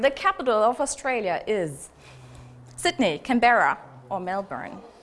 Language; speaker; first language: English; non-native, fluent; German